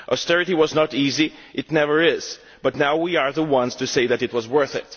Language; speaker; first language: English; non-native, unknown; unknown